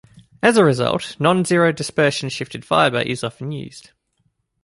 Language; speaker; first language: English; native; English